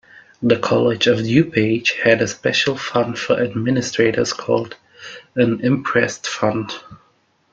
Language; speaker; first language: English; non-native, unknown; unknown